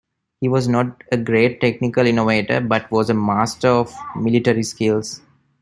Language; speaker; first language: English; non-native, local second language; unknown